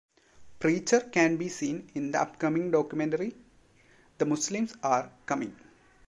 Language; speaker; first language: English; non-native, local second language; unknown